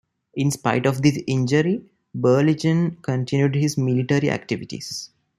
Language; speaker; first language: English; non-native, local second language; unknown